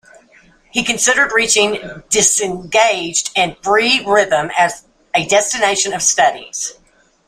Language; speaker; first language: English; native; English